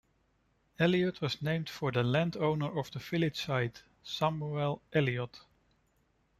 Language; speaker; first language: English; non-native, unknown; Dutch